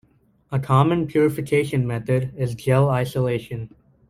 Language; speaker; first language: English; native; English